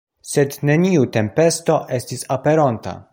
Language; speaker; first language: Esperanto; non-native, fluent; Polish